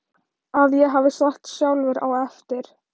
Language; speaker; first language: Icelandic; non-native, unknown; Thai